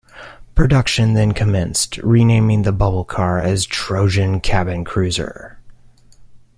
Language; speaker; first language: English; native; English